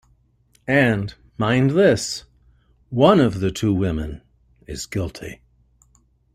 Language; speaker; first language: English; native; English